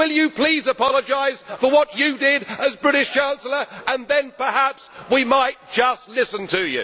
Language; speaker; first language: English; native; English